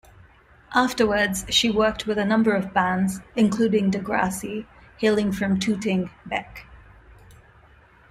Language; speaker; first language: English; non-native, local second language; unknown